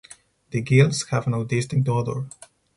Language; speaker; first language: English; non-native, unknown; Spanish